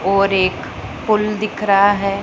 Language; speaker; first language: Hindi; non-native, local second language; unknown